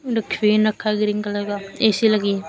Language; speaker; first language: Hindi; native; Hindi